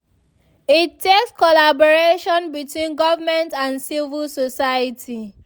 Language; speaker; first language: English; non-native, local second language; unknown